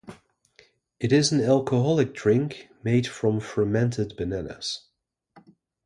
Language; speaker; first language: English; non-native, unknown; Dutch